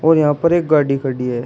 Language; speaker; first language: Hindi; native; Hindi